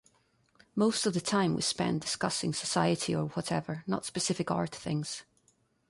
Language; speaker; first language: English; non-native, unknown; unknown